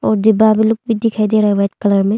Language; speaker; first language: Hindi; non-native, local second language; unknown